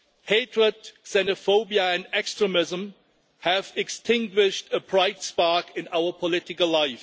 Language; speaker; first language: English; non-native, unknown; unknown